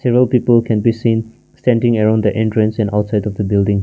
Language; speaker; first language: English; non-native, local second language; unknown